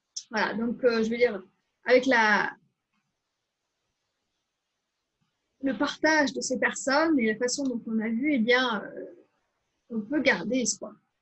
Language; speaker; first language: French; native; French